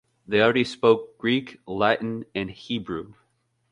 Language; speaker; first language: English; native; English